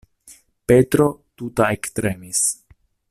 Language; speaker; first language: Esperanto; non-native, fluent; Italian